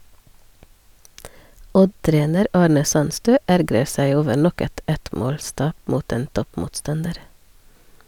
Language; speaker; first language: Norwegian; non-native, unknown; Hungarian